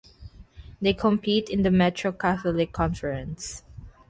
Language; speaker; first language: English; non-native, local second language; Filipino